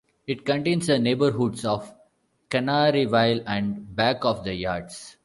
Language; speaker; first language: English; non-native, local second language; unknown